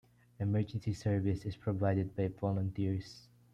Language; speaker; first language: English; non-native, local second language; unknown